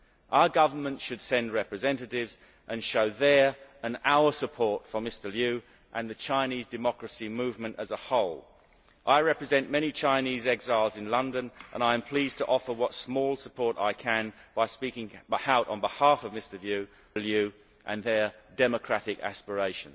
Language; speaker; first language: English; native; English